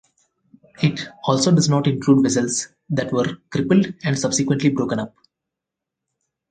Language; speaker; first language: English; non-native, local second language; Telugu